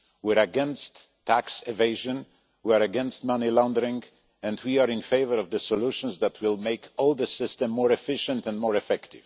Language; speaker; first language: English; non-native, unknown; Polish